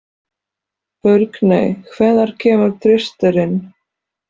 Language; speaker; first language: Icelandic; non-native, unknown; Polish